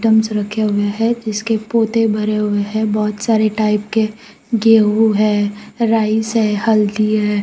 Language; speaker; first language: Hindi; non-native, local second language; Gujarati